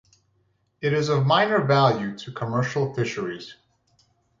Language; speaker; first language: English; native; English